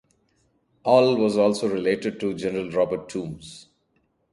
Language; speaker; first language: English; non-native, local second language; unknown